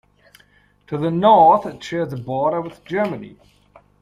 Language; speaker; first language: English; non-native, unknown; German